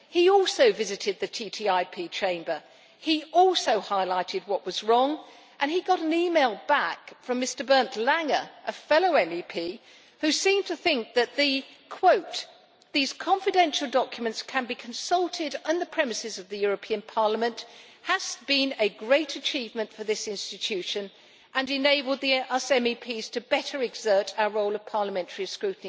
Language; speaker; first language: English; native; English